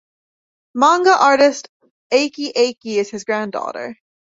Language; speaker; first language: English; native; English